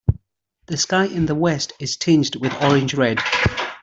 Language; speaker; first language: English; native; English